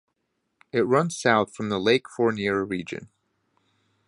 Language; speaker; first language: English; native; English